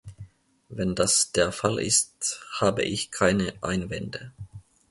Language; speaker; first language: German; non-native, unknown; Finnish